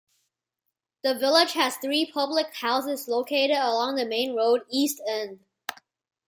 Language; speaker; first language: English; non-native, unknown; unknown